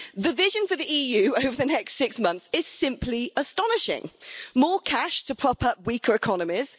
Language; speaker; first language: English; native; English